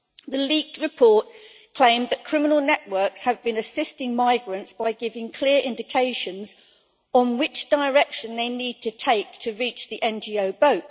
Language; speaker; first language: English; native; English